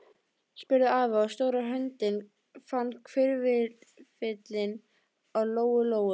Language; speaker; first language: Icelandic; native; Icelandic